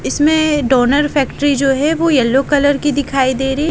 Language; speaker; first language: Hindi; native; Hindi